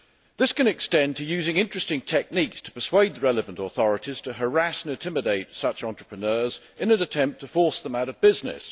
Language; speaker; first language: English; native; English